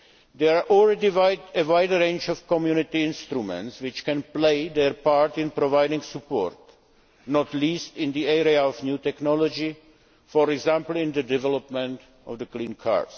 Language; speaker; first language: English; non-native, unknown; Czech